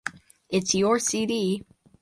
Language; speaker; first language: English; native; English